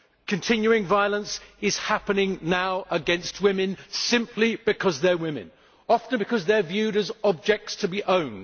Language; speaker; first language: English; native; English